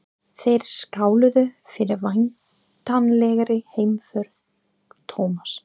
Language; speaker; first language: Icelandic; non-native, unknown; English